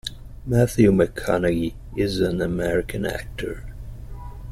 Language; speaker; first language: English; non-native, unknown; Italian